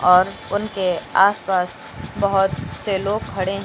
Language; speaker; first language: Hindi; native; Hindi